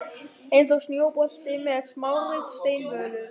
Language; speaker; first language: Icelandic; non-native, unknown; German